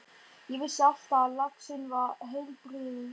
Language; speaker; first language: Icelandic; non-native, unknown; German